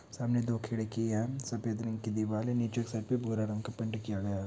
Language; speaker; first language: Hindi; non-native, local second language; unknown